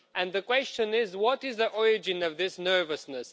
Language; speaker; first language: English; non-native, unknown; Romanian